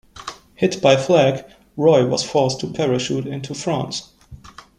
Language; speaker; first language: English; non-native, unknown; German